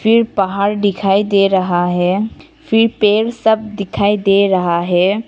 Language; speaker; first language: Hindi; non-native, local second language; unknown